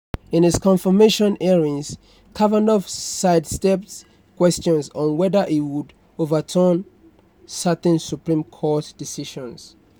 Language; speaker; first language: English; non-native, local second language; Yoruba